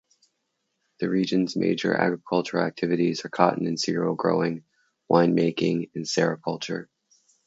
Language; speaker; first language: English; native; English